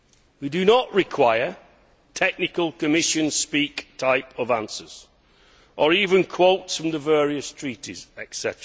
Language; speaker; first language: English; native; English